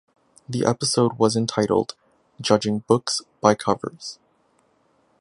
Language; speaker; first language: English; native; English